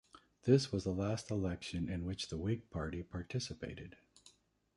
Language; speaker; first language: English; native; English